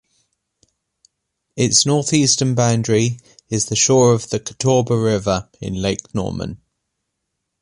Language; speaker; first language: English; native; English